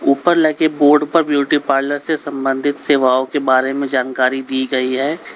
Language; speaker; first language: Hindi; native; Hindi